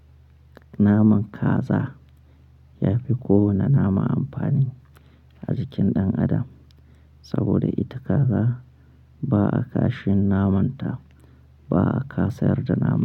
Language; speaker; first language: Hausa; non-native, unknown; Akan